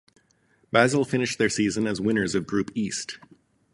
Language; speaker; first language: English; native; English